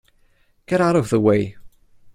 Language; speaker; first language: English; non-native, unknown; German